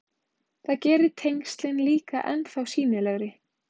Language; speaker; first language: Icelandic; native; Icelandic